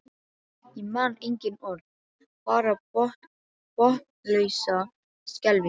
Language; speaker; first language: Icelandic; non-native, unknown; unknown